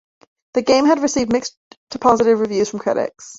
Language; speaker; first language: English; native; English